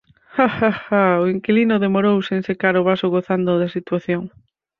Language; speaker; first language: Galician; native; Galician